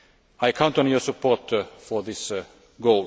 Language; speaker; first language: English; non-native, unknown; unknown